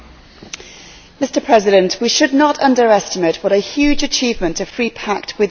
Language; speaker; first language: English; native; English